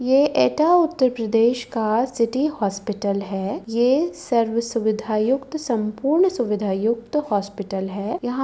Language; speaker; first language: Hindi; native; Hindi